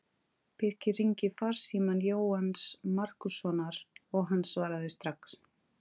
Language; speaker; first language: Icelandic; non-native, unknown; Portuguese